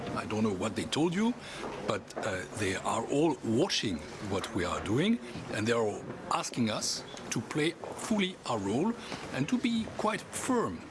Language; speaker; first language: English; non-native, fluent; French